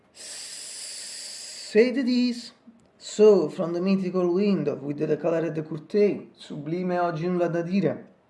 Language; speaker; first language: English; non-native, fluent; Italian